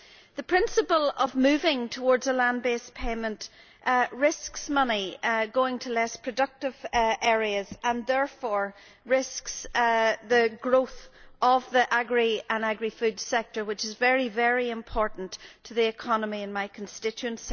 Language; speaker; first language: English; native; English